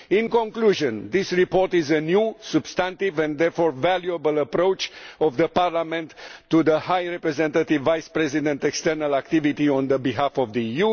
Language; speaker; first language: English; non-native, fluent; Romanian